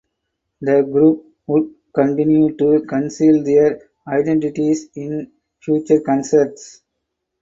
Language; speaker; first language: English; non-native, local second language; Tamil